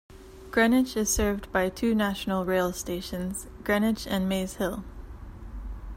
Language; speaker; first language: English; native; English